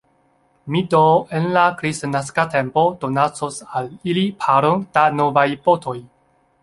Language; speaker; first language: Esperanto; non-native, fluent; Chinese